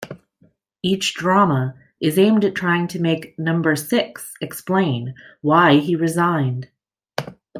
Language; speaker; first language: English; native; English